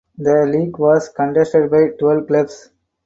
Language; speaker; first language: English; non-native, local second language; Tamil